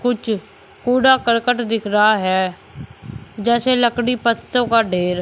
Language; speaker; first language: Hindi; native; Hindi